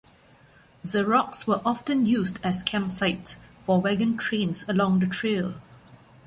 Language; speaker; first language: English; non-native, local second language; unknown